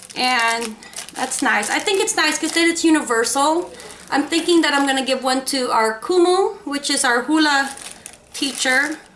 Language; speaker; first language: English; non-native, local second language; Filipino